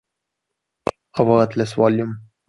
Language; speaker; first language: English; non-native, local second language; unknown